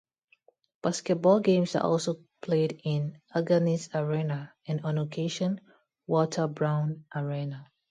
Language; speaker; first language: English; non-native, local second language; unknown